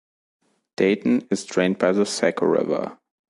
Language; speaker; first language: English; non-native, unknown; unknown